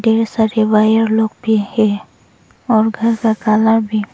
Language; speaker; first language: Hindi; non-native, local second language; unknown